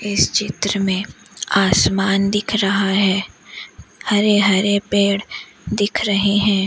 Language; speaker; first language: Hindi; native; Hindi